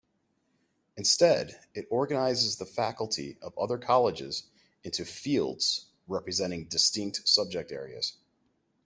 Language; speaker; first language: English; native; English